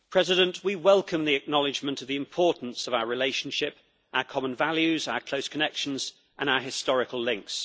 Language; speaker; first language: English; native; English